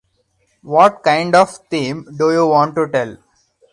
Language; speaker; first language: English; non-native, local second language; Hindi